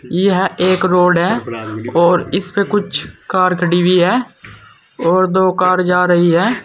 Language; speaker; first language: Hindi; native; Hindi